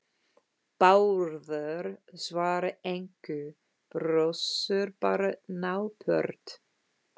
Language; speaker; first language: Icelandic; non-native, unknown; English